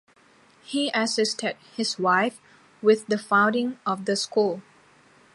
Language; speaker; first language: English; native; English